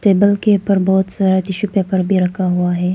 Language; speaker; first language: Hindi; non-native, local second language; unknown